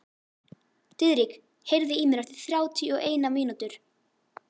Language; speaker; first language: Icelandic; native; Icelandic